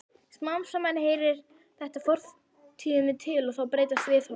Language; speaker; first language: Icelandic; native; Icelandic